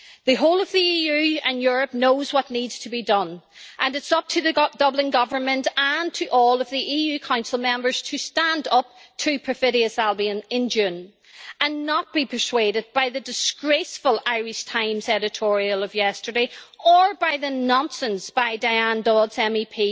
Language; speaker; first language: English; native; English